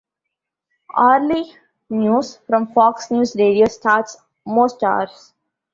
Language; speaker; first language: English; non-native, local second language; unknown